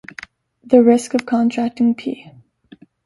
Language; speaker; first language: English; native; English